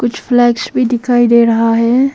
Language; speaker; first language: Hindi; early bilingual, other home language; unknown